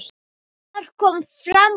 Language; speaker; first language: Icelandic; non-native, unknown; Thai